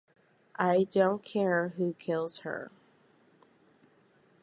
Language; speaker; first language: English; native; English